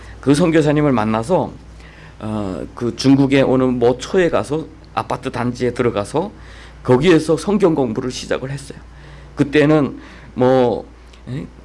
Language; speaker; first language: Korean; native; Korean